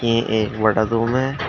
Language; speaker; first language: Hindi; native; Hindi